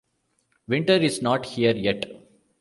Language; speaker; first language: English; non-native, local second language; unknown